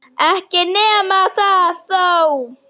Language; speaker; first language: Icelandic; non-native, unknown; Polish